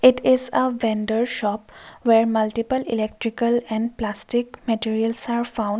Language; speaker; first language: English; non-native, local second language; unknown